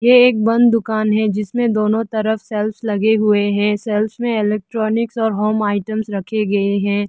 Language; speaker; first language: Hindi; non-native, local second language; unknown